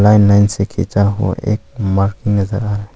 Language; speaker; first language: Hindi; non-native, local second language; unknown